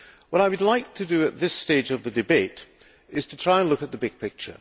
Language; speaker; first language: English; non-native, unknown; Hungarian